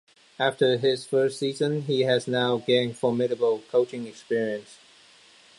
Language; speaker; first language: English; non-native, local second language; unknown